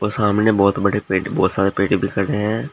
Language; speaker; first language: Hindi; native; Hindi